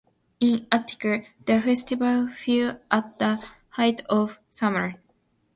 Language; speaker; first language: English; non-native, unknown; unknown